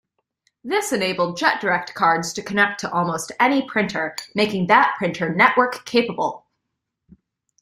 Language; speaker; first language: English; native; English